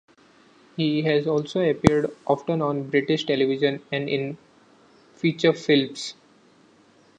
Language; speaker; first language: English; non-native, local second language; Marathi